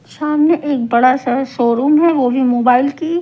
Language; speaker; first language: Hindi; non-native, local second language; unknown